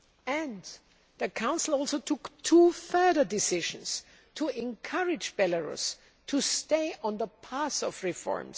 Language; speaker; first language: English; non-native, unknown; German